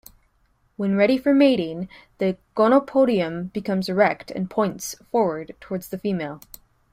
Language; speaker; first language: English; native; English